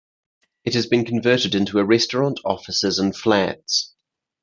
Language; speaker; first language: English; native; English